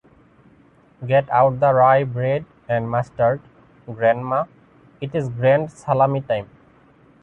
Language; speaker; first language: English; non-native, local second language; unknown